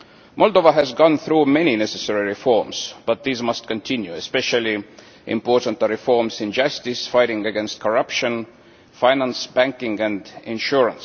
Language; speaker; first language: English; non-native, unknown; Estonian